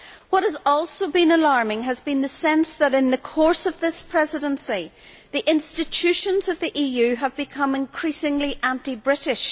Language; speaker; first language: English; native; English